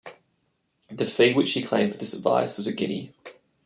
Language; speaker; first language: English; native; English